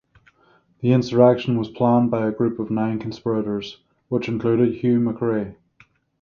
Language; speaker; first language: English; native; English